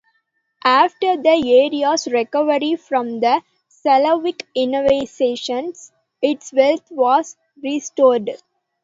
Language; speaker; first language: English; non-native, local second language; Tamil